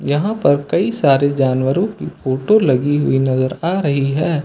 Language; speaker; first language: Hindi; native; Hindi